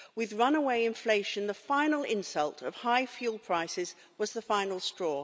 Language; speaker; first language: English; native; English